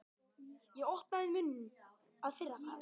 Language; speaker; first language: Icelandic; native; Icelandic